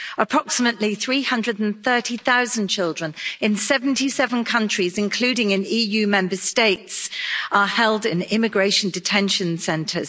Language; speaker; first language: English; native; English